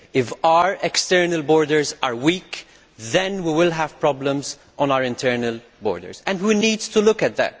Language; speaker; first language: English; non-native, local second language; Maltese